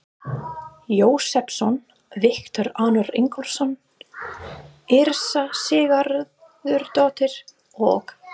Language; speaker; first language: Icelandic; non-native, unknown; English